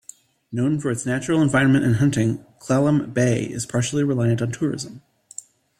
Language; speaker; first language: English; native; English